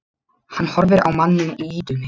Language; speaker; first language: Icelandic; non-native, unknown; Polish